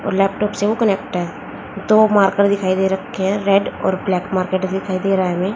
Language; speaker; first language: Hindi; native; Hindi